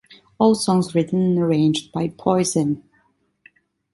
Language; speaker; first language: English; non-native, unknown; Italian